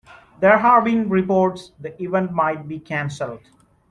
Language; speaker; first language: English; non-native, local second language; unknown